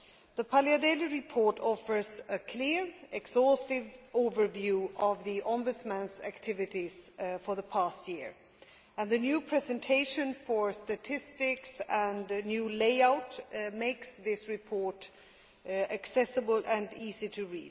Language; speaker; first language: English; non-native, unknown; Swedish